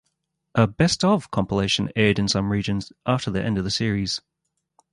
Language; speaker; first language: English; native; English